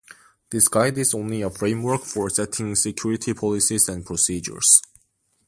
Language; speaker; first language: English; non-native, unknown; Korean